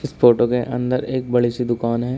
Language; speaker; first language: Hindi; native; Hindi